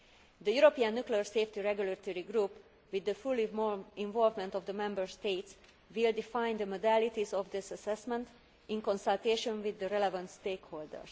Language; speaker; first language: English; non-native, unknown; Hungarian